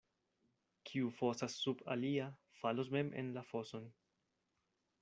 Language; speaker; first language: Esperanto; non-native, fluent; Spanish